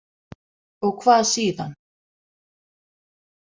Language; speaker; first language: Icelandic; non-native, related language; Danish